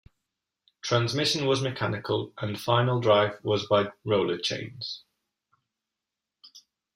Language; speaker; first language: English; non-native, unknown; Catalan